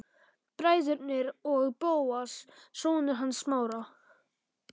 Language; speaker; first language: Icelandic; non-native, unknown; Polish